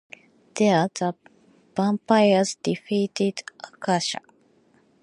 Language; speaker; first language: English; non-native, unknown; Japanese